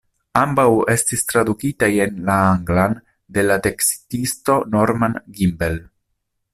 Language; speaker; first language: Esperanto; non-native, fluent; Italian